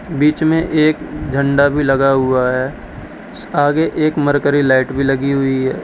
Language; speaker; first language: Hindi; native; Hindi